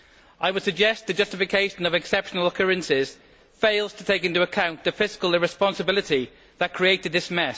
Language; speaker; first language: English; native; English